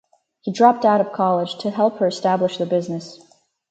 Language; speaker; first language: English; native; English